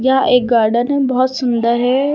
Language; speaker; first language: Hindi; native; Hindi